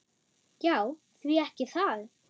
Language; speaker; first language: Icelandic; non-native, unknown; German